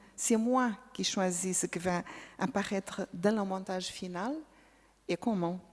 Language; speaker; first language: French; non-native, fluent; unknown